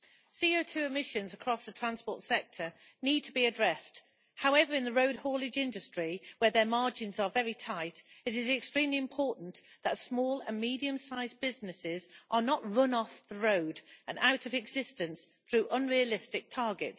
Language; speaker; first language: English; native; English